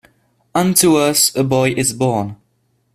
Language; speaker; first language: English; non-native, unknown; French